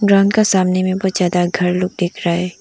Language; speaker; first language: Hindi; non-native, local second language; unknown